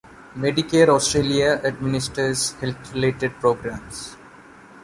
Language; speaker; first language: English; non-native, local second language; Malayalam